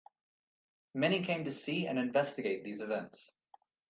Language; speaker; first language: English; native; English